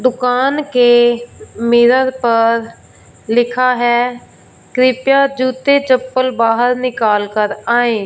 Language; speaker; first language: Hindi; non-native, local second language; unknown